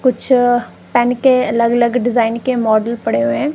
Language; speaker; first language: Hindi; non-native, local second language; Punjabi